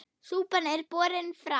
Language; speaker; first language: Icelandic; non-native, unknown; German